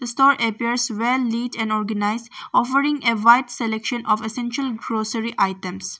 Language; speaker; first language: English; non-native, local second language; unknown